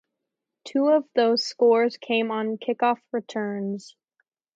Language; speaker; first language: English; native; English